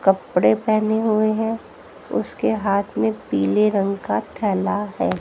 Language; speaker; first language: Hindi; native; Hindi